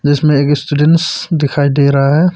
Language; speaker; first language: Hindi; non-native, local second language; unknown